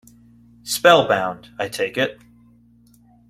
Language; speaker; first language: English; native; English